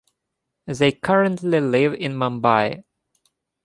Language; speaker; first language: English; non-native, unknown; Ukrainian